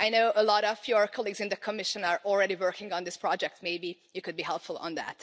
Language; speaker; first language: English; non-native, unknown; Hungarian